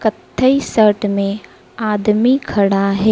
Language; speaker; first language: Hindi; native; Hindi